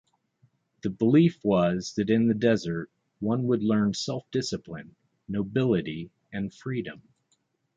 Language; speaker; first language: English; native; English